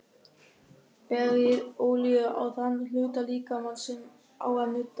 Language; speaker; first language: Icelandic; non-native, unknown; German